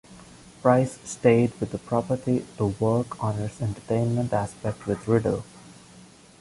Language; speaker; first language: English; non-native, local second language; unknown